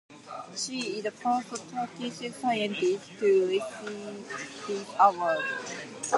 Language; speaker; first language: English; non-native, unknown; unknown